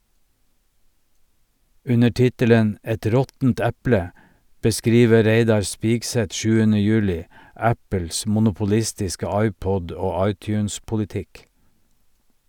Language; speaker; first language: Norwegian; native; Norwegian